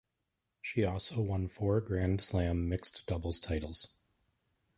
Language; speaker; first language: English; native; English